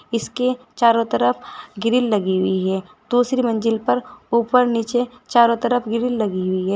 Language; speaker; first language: Hindi; native; Hindi